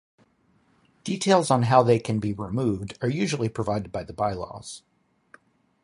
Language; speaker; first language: English; native; English